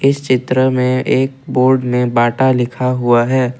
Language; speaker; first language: Hindi; non-native, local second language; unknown